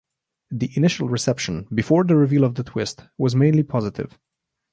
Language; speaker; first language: English; non-native, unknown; Slovenian